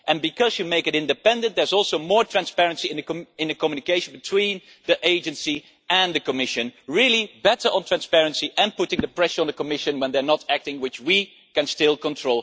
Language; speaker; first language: English; non-native, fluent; Dutch